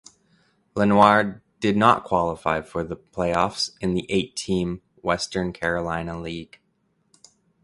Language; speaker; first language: English; native; English